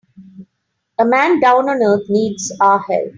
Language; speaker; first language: English; non-native, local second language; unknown